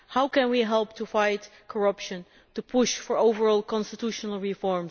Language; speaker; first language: English; non-native, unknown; Dutch